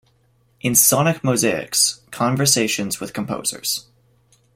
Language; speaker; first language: English; native; English